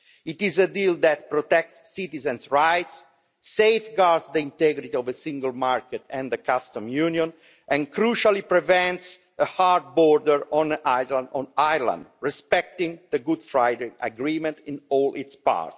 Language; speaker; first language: English; non-native, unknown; Italian